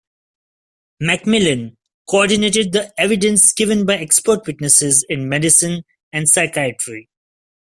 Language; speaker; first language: English; non-native, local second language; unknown